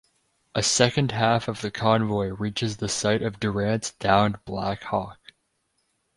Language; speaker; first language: English; native; English